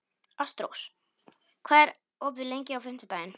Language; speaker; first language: Icelandic; non-native, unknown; Polish